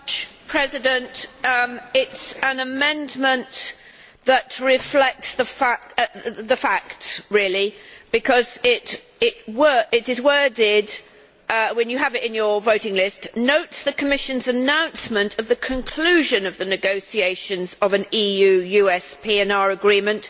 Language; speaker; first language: English; native; English